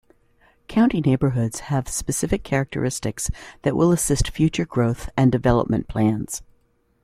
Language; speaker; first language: English; native; English